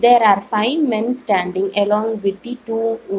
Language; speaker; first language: English; non-native, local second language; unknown